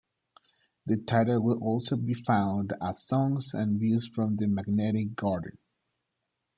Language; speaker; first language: English; non-native, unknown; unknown